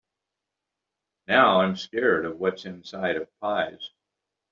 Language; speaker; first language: English; native; English